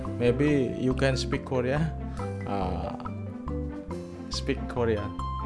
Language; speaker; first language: English; non-native, learner; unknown